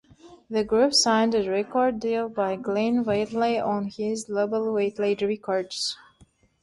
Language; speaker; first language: English; non-native, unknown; Turkmen